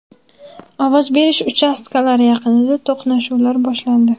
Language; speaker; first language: Uzbek; native; Uzbek